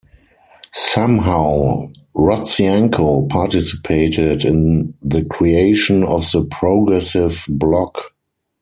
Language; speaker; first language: English; non-native, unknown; German